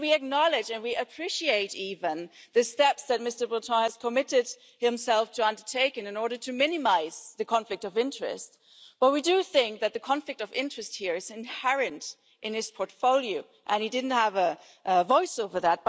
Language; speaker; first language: English; non-native, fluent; German